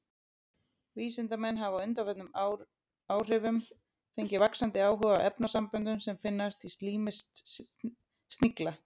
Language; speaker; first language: Icelandic; native; Icelandic